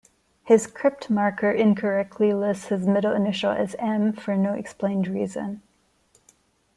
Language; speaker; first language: English; non-native, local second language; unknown